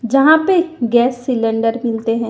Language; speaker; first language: Hindi; native; Hindi